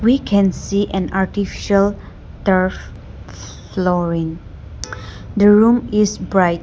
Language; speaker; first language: English; non-native, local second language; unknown